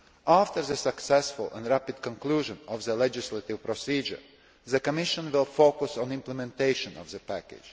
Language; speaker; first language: English; non-native, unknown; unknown